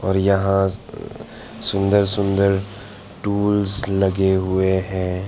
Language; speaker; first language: Hindi; non-native, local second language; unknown